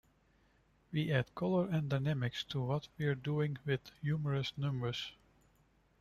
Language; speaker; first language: English; non-native, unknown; Dutch